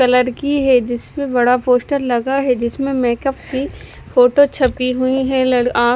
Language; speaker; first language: Hindi; non-native, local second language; Punjabi